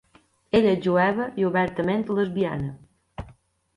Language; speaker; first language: Catalan; native; Catalan